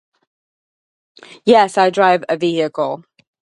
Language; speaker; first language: English; native; English